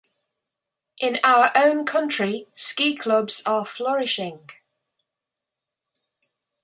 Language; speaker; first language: English; native; English